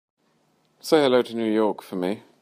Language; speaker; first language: English; native; English